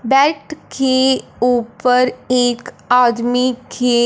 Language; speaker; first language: Hindi; non-native, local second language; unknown